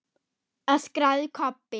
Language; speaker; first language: Icelandic; non-native, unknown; German